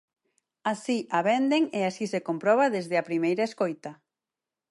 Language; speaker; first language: Galician; native; Galician